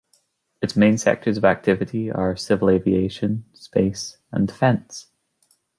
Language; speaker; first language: English; native; English